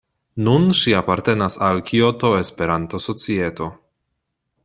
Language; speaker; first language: Esperanto; non-native, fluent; Polish